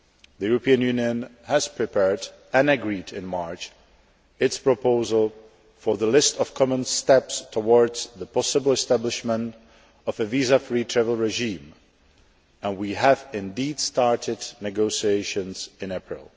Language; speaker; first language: English; non-native, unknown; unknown